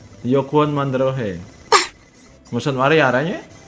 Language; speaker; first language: Korean; non-native, learner; Indonesian